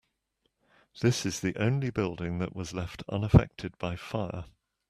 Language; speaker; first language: English; native; English